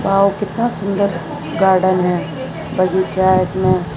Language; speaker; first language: Hindi; non-native, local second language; Gujarati